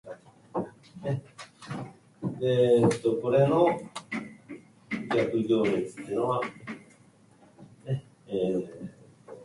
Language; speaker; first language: English; non-native, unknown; Japanese